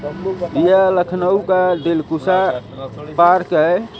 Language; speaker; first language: Hindi; native; Hindi